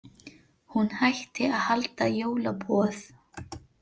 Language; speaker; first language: Icelandic; non-native, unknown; Filipino